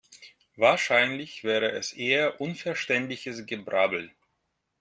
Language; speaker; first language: German; non-native, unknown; Russian